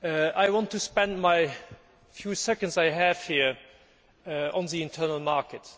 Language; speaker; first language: English; non-native, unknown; German